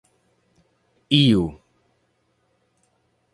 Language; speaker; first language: Esperanto; non-native, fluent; Spanish